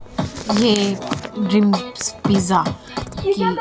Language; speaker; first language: Hindi; native; Hindi